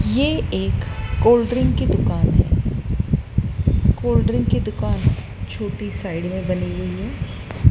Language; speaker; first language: Hindi; native; Hindi